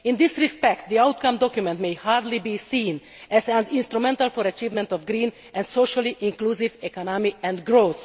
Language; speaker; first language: English; non-native, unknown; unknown